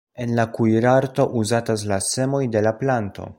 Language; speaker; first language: Esperanto; non-native, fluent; Polish